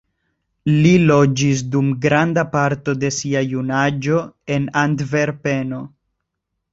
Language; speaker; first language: Esperanto; non-native, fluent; Spanish